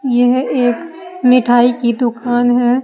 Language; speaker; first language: Hindi; native; Hindi